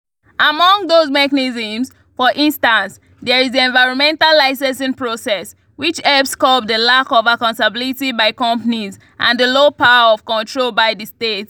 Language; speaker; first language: English; non-native, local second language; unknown